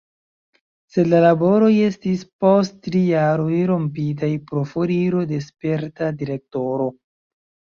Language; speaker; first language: Esperanto; non-native, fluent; Chinese